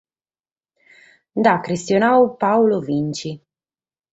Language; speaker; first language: Sardinian; native; Sardinian